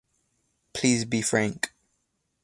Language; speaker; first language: English; native; English